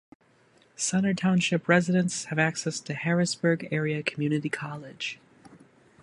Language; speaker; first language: English; native; English